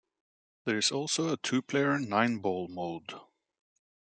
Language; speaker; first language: English; native; English